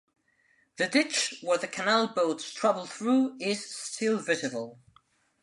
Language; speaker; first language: English; non-native, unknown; Spanish